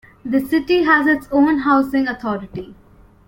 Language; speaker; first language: English; non-native, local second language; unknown